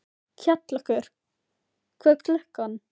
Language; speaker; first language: Icelandic; non-native, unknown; Filipino